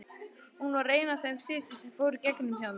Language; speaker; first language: Icelandic; native; Icelandic